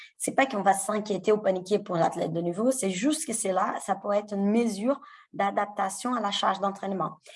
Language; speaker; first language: French; non-native, fluent; Portuguese